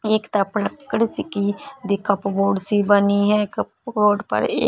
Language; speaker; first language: Hindi; non-native, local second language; Punjabi